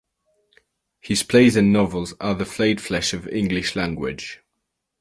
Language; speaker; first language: English; native; English